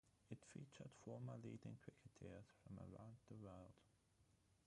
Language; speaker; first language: English; non-native, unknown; German